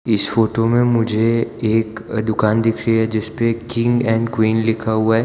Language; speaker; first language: Hindi; non-native, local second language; Gujarati